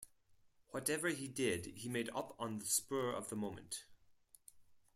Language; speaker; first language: English; non-native, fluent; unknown